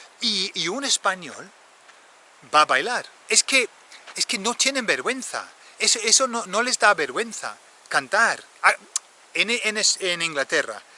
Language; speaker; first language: Spanish; non-native, fluent; English